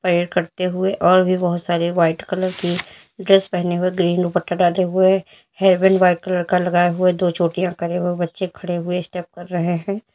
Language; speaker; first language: Hindi; native; Hindi